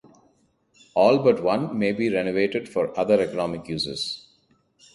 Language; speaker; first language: English; non-native, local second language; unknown